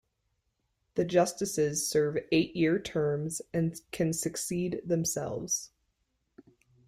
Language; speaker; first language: English; native; English